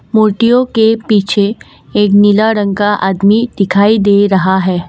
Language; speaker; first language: Hindi; non-native, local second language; Assamese